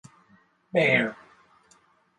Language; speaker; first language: English; native; English